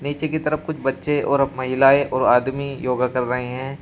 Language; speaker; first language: Hindi; native; Hindi